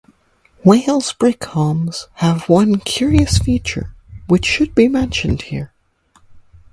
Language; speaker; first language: English; native; English